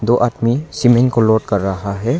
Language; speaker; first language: Hindi; non-native, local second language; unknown